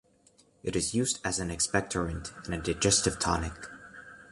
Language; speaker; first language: English; native; English